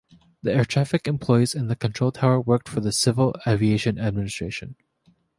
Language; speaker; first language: English; native; English